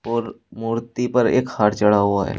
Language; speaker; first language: Hindi; native; Hindi